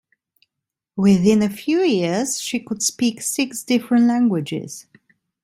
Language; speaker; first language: English; non-native, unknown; Italian